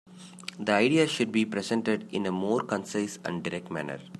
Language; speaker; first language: English; non-native, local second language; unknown